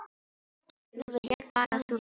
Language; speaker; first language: Icelandic; non-native, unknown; Filipino